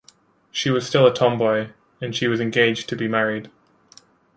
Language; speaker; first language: English; native; English